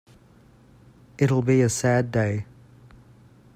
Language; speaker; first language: English; native; English